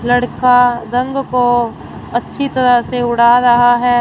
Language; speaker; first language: Hindi; non-native, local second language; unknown